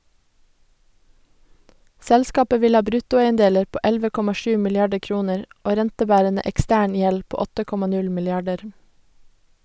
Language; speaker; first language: Norwegian; native; Norwegian